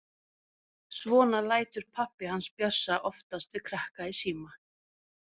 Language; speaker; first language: Icelandic; non-native, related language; Norwegian